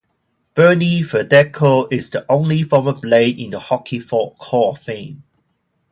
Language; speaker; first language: English; non-native, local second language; Cantonese